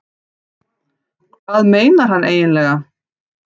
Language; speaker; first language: Icelandic; native; Icelandic